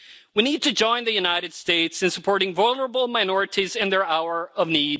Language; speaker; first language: English; non-native, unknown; Swedish